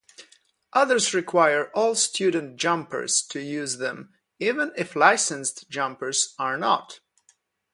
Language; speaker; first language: English; non-native, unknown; Polish